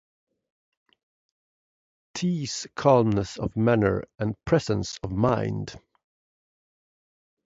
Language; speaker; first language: English; non-native, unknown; Swedish